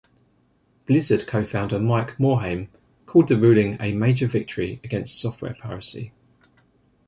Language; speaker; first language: English; native; English